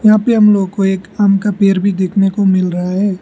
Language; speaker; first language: Hindi; non-native, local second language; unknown